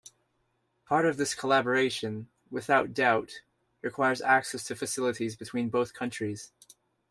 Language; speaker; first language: English; native; English